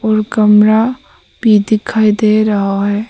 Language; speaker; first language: Hindi; non-native, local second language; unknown